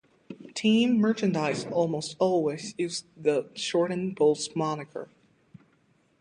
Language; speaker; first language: English; native; English